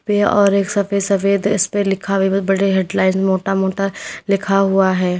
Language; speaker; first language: Hindi; native; Hindi